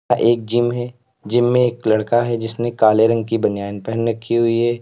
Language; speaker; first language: Hindi; native; Hindi